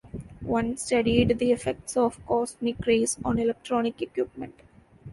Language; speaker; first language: English; non-native, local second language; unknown